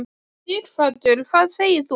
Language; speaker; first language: Icelandic; native; Icelandic